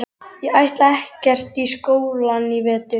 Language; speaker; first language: Icelandic; native; Icelandic